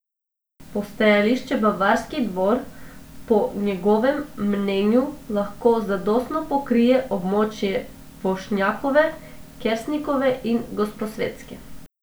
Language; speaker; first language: Slovenian; non-native, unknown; Macedonian